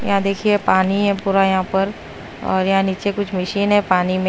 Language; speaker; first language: Hindi; non-native, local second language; Punjabi